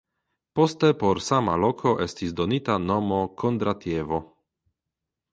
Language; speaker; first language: Esperanto; non-native, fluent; Polish